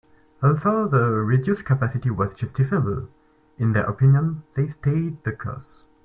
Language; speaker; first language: English; non-native, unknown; French